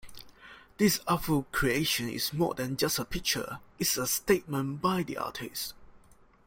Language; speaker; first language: English; non-native, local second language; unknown